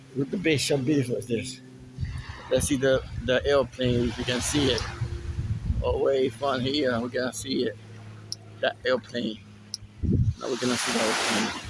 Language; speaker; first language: English; non-native, local second language; Spanish